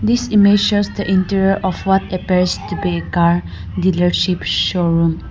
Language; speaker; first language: English; non-native, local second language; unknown